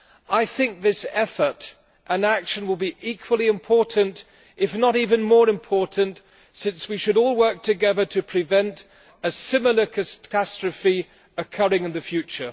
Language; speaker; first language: English; non-native, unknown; German